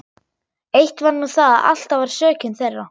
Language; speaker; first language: Icelandic; non-native, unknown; German